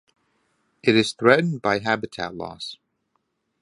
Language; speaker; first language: English; native; English